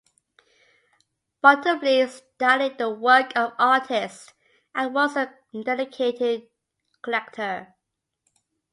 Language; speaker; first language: English; native; English